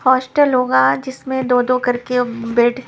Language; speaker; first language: Hindi; non-native, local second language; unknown